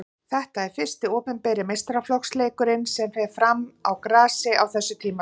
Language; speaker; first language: Icelandic; native; Icelandic